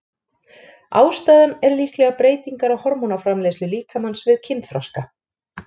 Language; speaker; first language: Icelandic; native; Icelandic